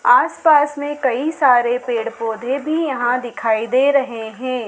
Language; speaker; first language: Hindi; native; Hindi